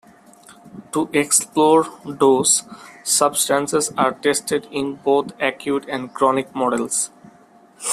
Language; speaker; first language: English; non-native, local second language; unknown